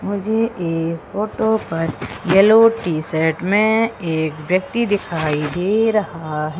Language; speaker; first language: Hindi; native; Hindi